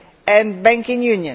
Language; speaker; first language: English; non-native, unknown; Portuguese